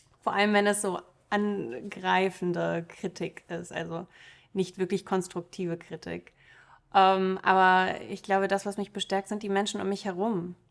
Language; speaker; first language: German; early bilingual, other home language; Russian